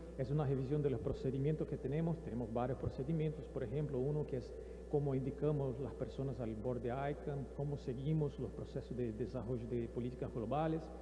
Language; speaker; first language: Spanish; non-native, related language; Portuguese